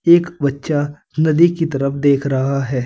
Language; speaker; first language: Hindi; native; Hindi